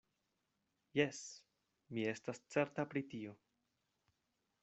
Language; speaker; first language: Esperanto; non-native, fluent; Spanish